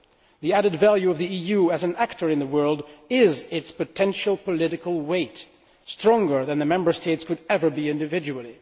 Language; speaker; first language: English; non-native, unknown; Dutch